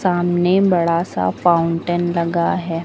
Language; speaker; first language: Hindi; native; Hindi